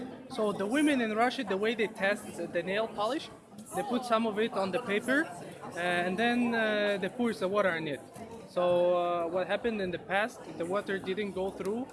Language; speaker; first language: English; non-native, learner; Russian